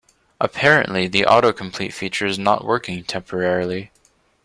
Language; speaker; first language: English; native; English